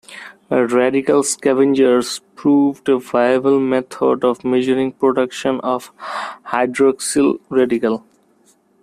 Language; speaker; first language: English; non-native, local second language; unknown